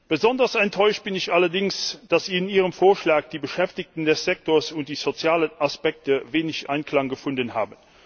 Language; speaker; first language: German; non-native, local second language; Luxembourgish